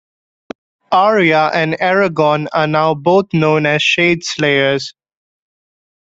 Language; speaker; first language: English; non-native, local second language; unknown